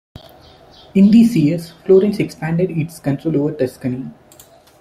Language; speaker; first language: English; non-native, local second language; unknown